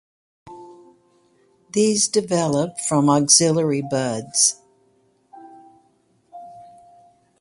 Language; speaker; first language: English; native; English